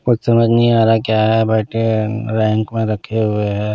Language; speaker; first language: Hindi; non-native, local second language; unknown